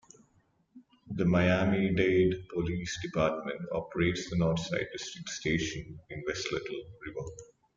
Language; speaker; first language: English; non-native, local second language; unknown